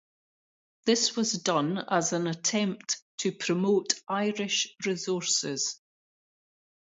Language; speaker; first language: English; native; English